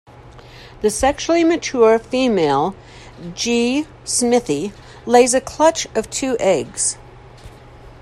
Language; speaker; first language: English; native; English